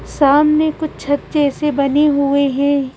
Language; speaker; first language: Hindi; native; Hindi